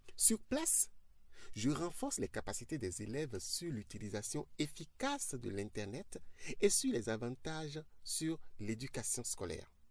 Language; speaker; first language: French; non-native, local second language; Fon